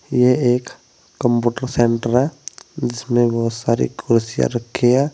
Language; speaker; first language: Hindi; native; Hindi